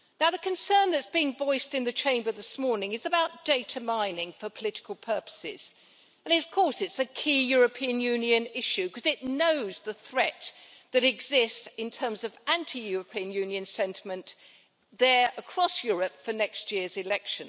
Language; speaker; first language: English; native; English